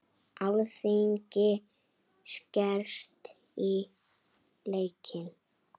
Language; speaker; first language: Icelandic; native; Icelandic